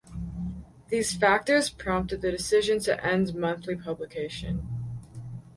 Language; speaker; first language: English; native; English